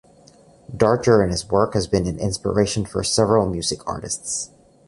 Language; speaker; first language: English; native; English